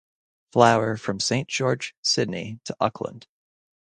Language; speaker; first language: English; native; English